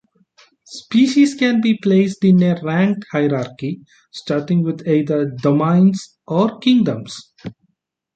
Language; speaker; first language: English; non-native, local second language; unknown